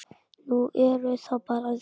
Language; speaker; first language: Icelandic; native; Icelandic